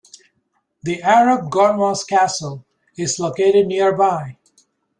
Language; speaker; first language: English; native; English